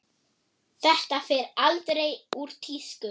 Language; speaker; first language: Icelandic; non-native, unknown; German